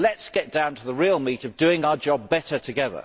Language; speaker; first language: English; native; English